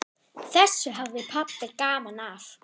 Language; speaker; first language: Icelandic; non-native, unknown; German